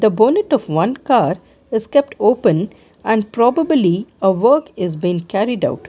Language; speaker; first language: English; non-native, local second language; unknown